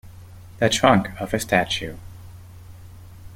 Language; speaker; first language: English; native; English